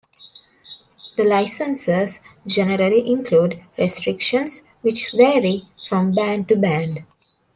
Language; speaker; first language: English; non-native, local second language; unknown